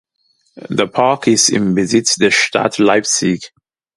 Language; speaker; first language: German; non-native, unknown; English